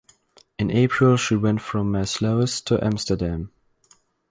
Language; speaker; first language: English; non-native, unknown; German